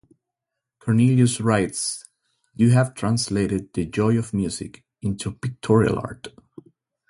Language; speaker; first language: English; non-native, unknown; Spanish